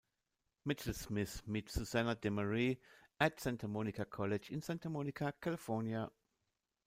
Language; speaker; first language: English; non-native, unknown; German